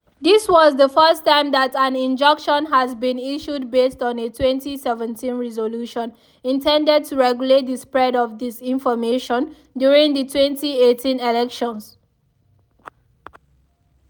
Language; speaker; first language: English; non-native, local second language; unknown